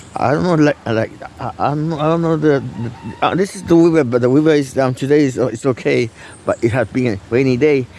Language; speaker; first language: English; non-native, learner; Spanish